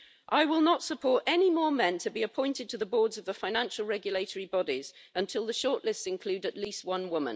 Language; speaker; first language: English; native; English